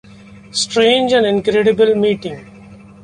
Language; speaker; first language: English; non-native, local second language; Marathi